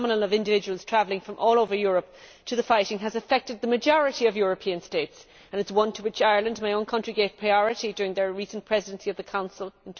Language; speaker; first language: English; native; English